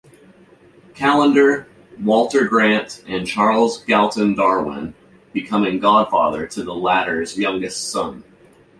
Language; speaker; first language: English; native; English